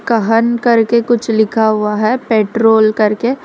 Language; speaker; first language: Hindi; non-native, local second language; Gujarati